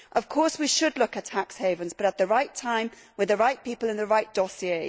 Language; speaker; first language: English; native; English